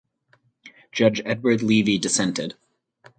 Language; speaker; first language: English; native; English